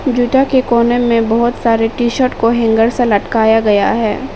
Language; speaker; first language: Hindi; non-native, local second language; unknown